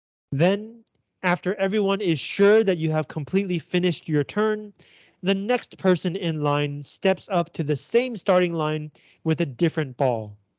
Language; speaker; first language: English; native; English